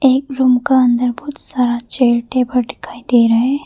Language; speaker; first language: Hindi; non-native, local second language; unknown